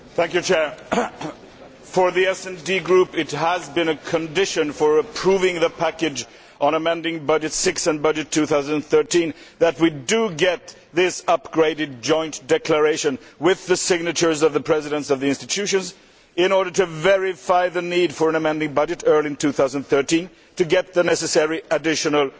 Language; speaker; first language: English; non-native, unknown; Swedish